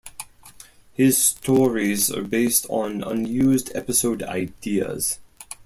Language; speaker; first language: English; non-native, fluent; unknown